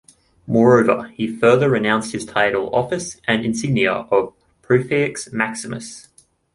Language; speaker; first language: English; native; English